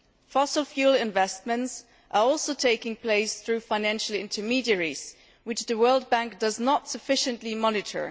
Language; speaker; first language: English; non-native, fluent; German